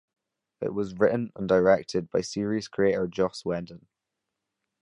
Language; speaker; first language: English; native; English